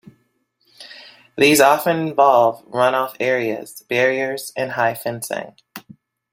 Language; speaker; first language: English; native; English